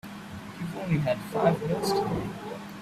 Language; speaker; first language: English; non-native, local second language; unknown